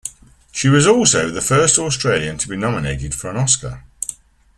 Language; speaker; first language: English; native; English